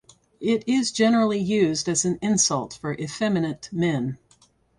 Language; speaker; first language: English; native; English